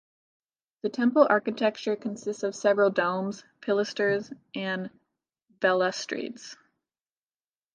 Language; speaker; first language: English; native; English